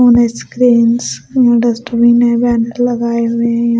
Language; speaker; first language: Hindi; non-native, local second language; Punjabi